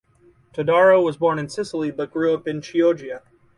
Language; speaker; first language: English; native; English